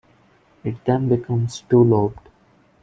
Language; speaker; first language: English; non-native, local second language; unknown